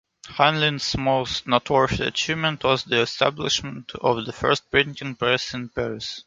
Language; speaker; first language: English; non-native, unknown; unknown